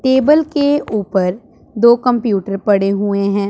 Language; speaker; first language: Hindi; non-native, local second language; Punjabi